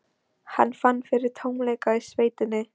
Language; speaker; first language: Icelandic; non-native, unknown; Polish